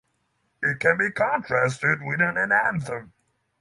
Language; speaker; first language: English; non-native, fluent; Norwegian